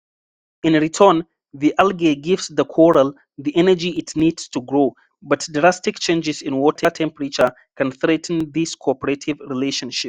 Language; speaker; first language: English; non-native, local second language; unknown